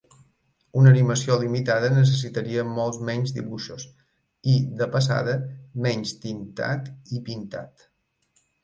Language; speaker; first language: Catalan; native; Catalan